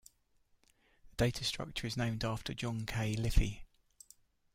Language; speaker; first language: English; native; English